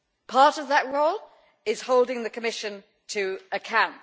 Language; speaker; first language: English; native; English